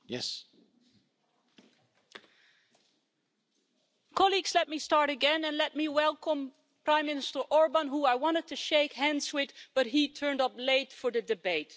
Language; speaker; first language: English; non-native, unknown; Dutch